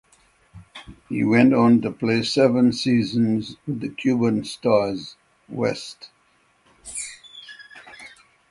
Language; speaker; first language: English; native; English